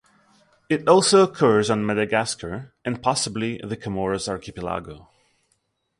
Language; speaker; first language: English; non-native, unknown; Russian